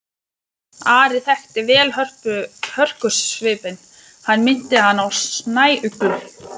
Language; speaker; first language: Icelandic; non-native, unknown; Lithuanian